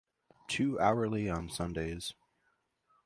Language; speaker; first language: English; native; English